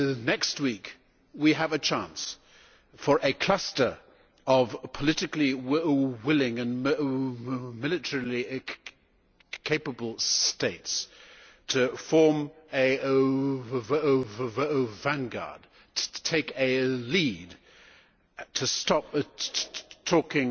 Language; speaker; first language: English; native; English